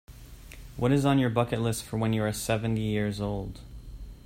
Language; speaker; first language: English; native; English